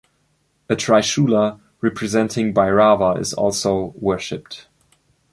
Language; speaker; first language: English; non-native, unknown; German